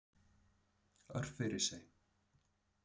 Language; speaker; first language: Icelandic; native; Icelandic